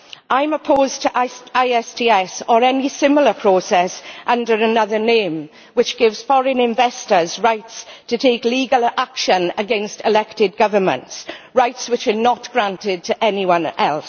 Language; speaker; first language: English; native; English